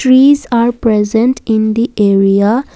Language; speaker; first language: English; non-native, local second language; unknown